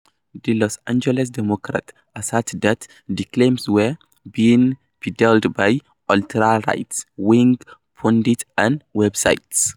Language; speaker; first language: English; non-native, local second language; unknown